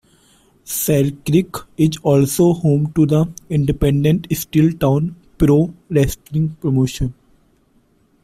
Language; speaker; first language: English; non-native, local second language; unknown